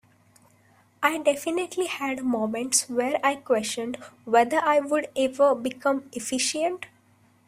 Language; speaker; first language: English; non-native, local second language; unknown